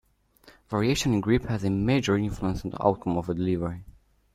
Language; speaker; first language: English; native; English